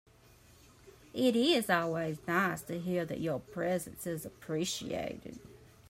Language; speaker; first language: English; native; English